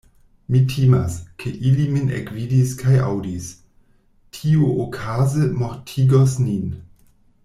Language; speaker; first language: Esperanto; non-native, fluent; German